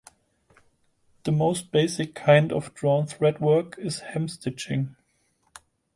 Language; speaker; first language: English; non-native, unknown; German